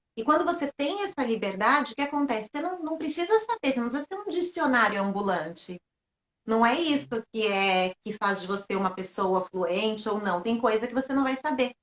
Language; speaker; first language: Portuguese; native; Portuguese